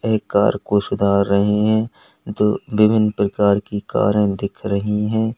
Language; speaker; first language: Hindi; native; Hindi